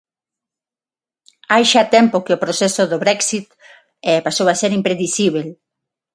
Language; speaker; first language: Galician; non-native, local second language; Spanish